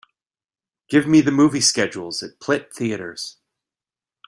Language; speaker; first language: English; native; English